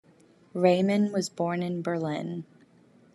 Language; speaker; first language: English; native; English